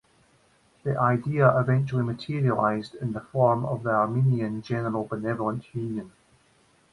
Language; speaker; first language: English; native; English